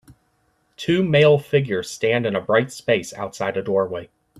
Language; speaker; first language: English; native; English